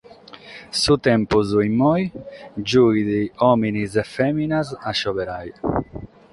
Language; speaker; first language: Sardinian; non-native, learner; Catalan